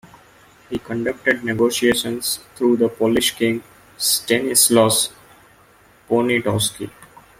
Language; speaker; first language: English; non-native, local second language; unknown